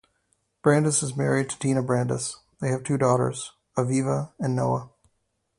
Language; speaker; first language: English; native; English